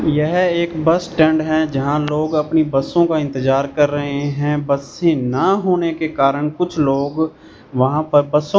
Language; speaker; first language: Hindi; non-native, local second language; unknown